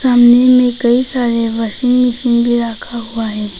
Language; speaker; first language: Hindi; non-native, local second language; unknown